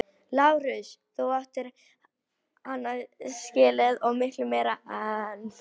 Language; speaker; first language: Icelandic; non-native, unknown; Polish